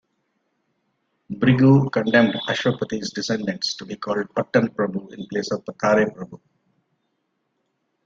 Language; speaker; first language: English; non-native, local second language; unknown